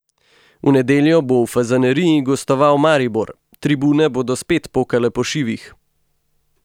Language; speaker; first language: Slovenian; native; Slovenian